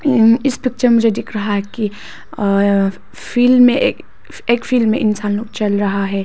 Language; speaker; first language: Hindi; non-native, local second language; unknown